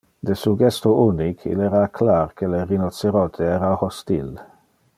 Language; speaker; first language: Interlingua; non-native, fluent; Dutch